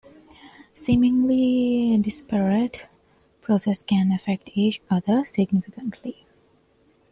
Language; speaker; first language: English; non-native, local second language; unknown